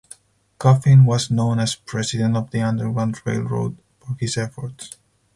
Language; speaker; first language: English; non-native, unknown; Spanish